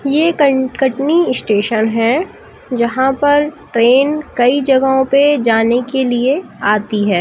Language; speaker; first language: Hindi; native; Hindi